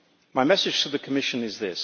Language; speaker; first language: English; native; English